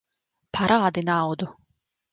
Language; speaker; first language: Latvian; early bilingual, heritage; Latvian